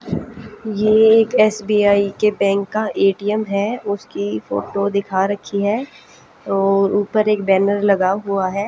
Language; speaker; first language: Hindi; native; Hindi